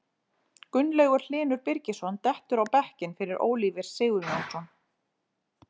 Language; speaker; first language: Icelandic; native; Icelandic